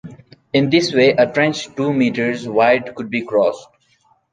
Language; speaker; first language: English; non-native, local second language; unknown